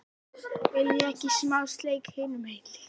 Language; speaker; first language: Icelandic; native; Icelandic